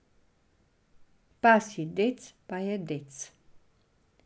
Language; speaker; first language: Slovenian; non-native, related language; Serbian